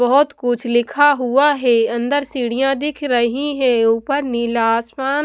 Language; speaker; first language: Hindi; non-native, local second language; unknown